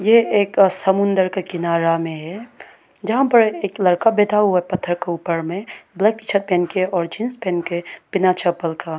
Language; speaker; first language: Hindi; non-native, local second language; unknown